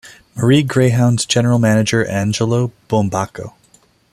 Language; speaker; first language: English; non-native, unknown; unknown